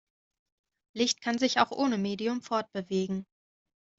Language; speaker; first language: German; native; German